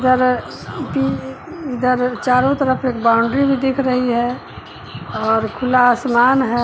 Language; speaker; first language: Hindi; native; Hindi